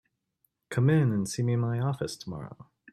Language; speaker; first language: English; native; English